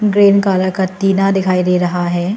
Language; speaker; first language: Hindi; non-native, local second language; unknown